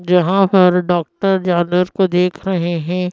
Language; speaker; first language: Hindi; native; Hindi